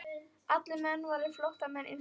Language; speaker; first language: Icelandic; native; Icelandic